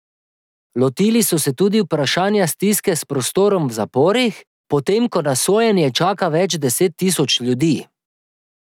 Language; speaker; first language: Slovenian; native; Slovenian